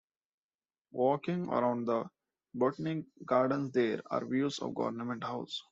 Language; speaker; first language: English; non-native, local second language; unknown